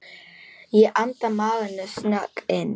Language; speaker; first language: Icelandic; non-native, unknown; Polish